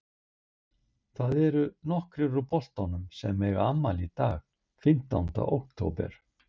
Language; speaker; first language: Icelandic; native; Icelandic